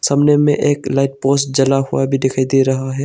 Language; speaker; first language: Hindi; early bilingual, other home language; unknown